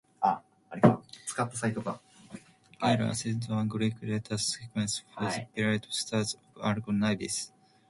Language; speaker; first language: English; non-native, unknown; Japanese